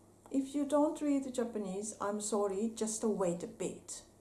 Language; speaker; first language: English; non-native, fluent; Japanese